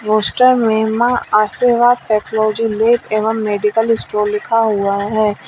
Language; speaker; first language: Hindi; native; Hindi